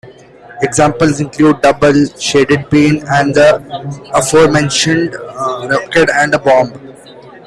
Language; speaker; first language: English; non-native, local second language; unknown